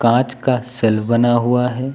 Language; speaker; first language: Hindi; native; Hindi